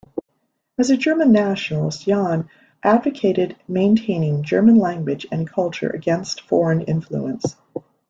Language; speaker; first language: English; native; English